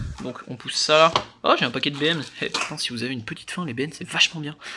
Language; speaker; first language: French; native; French